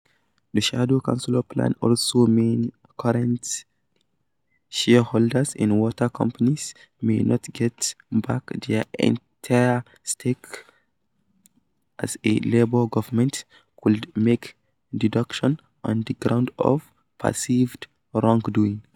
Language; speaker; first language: English; non-native, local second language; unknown